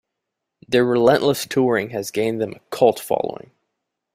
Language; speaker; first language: English; native; English